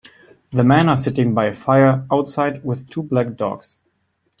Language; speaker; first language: English; non-native, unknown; German